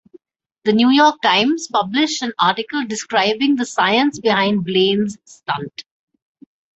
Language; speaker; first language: English; non-native, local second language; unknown